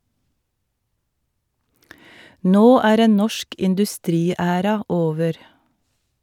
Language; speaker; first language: Norwegian; native; Norwegian